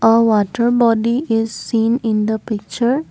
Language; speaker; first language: English; non-native, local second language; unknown